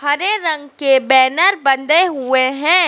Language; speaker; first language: Hindi; native; Hindi